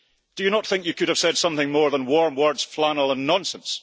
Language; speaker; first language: English; early bilingual, heritage; English